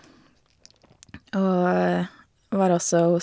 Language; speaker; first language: Norwegian; native; Norwegian